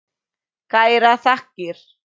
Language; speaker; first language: Icelandic; non-native, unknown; Polish